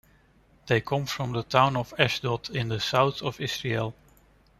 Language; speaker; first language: English; non-native, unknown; Dutch